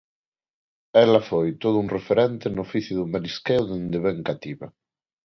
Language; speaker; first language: Galician; non-native, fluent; Spanish